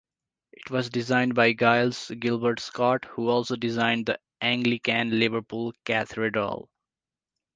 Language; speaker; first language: English; non-native, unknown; Nepali